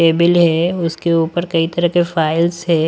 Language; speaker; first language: Hindi; non-native, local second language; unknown